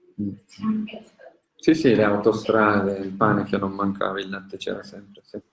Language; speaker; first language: Italian; non-native, fluent; Turkish